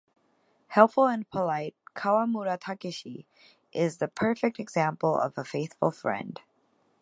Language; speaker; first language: English; native; English